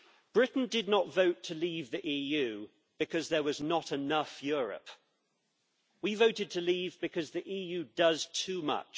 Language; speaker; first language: English; native; English